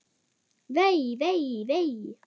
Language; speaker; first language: Icelandic; non-native, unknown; German